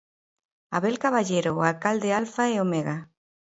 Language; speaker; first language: Galician; native; Galician